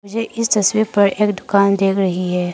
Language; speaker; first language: Hindi; non-native, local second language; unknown